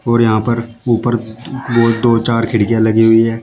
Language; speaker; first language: Hindi; native; Hindi